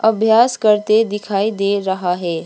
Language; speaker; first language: Hindi; non-native, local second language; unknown